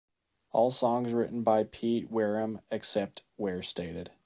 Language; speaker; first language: English; native; English